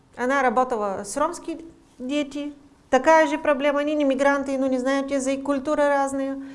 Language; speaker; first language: Russian; non-native, fluent; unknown